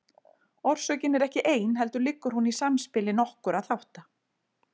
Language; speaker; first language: Icelandic; native; Icelandic